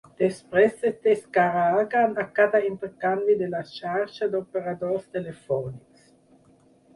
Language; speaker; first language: Catalan; non-native, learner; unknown